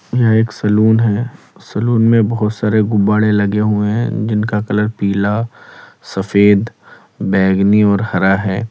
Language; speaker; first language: Hindi; native; Hindi